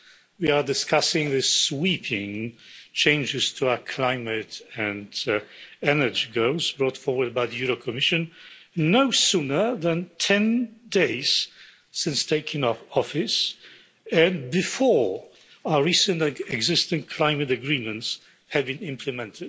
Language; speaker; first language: English; non-native, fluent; Polish